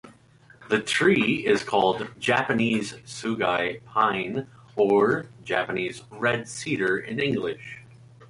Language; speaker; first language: English; native; English